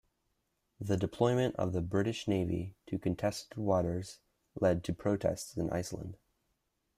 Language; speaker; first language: English; native; English